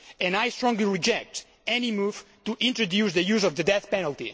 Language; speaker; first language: English; non-native, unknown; Spanish